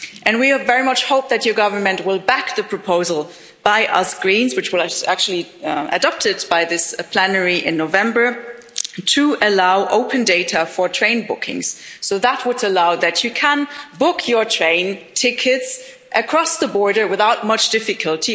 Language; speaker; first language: English; non-native, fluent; German